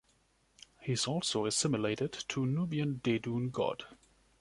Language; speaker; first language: English; non-native, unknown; German